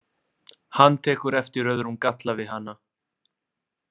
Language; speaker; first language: Icelandic; non-native, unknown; Italian